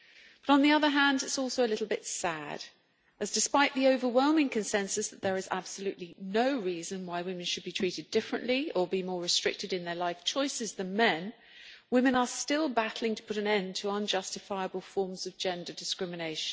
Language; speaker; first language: English; native; English